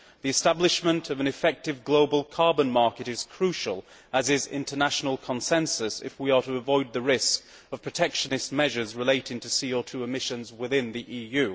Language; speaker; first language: English; native; English